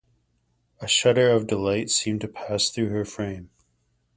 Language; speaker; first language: English; native; English